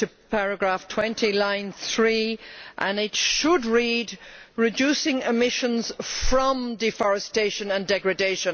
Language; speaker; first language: English; native; English